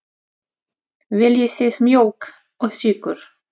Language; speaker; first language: Icelandic; non-native, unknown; Russian